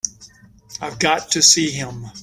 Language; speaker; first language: English; native; English